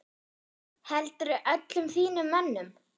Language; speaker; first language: Icelandic; non-native, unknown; German